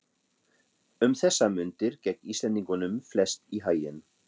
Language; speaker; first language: Icelandic; non-native, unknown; German